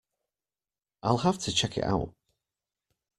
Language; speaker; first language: English; native; English